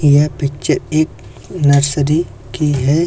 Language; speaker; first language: Hindi; native; Hindi